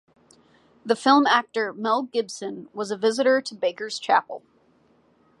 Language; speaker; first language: English; native; English